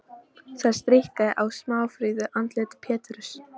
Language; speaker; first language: Icelandic; non-native, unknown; Polish